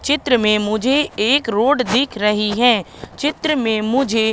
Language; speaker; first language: Hindi; native; Hindi